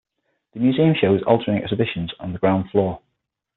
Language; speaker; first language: English; native; English